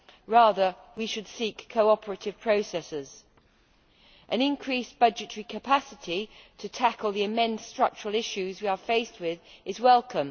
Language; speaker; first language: English; native; English